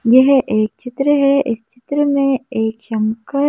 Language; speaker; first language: Hindi; native; Hindi